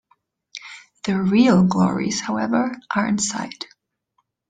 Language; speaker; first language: English; non-native, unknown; German